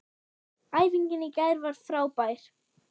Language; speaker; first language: Icelandic; non-native, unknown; German